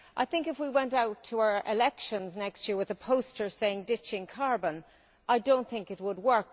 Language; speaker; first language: English; native; English